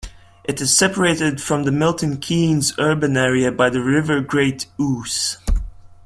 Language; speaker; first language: English; non-native, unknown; Latvian